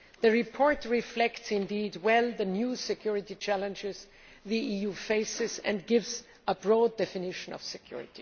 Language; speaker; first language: English; non-native, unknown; German